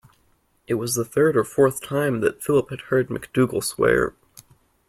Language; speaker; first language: English; native; English